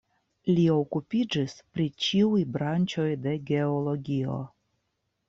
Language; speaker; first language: Esperanto; non-native, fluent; Russian